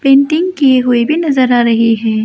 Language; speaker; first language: Hindi; early bilingual, other home language; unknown